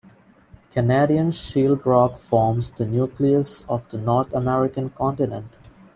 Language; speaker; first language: English; non-native, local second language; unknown